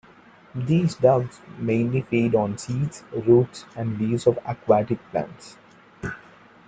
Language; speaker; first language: English; non-native, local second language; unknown